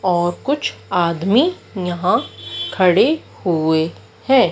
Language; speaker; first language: Hindi; native; Hindi